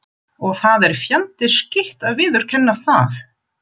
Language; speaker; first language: Icelandic; non-native, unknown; German